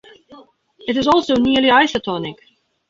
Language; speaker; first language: English; non-native, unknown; Belarusian